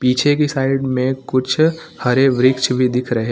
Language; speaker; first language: Hindi; native; Hindi